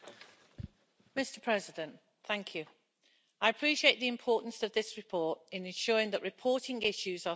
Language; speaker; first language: English; native; English